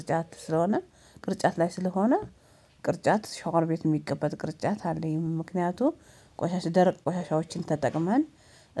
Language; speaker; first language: Amharic; native; Amharic